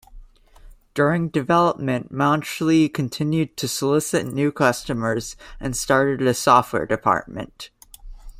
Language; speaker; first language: English; native; English